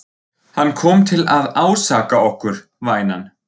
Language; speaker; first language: Icelandic; non-native, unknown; German